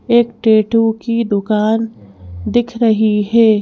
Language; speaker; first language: Hindi; native; Hindi